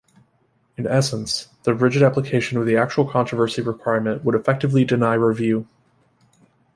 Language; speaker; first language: English; native; English